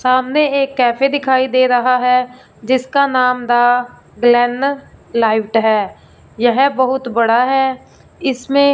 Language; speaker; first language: Hindi; non-native, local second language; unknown